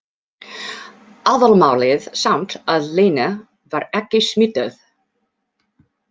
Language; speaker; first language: Icelandic; non-native, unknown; English